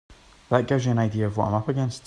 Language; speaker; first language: English; native; English